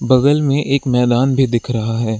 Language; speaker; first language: Hindi; non-native, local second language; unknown